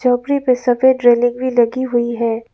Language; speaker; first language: Hindi; non-native, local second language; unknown